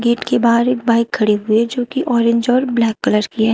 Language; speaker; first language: Hindi; native; Hindi